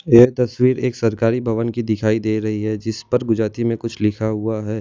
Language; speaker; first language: Hindi; non-native, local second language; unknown